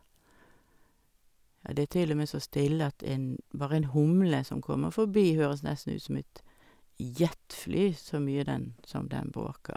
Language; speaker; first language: Norwegian; native; Norwegian